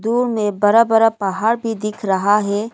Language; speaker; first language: Hindi; non-native, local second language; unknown